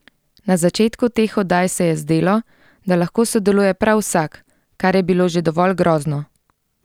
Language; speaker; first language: Slovenian; native; Slovenian